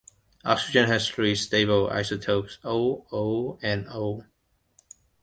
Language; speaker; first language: English; non-native, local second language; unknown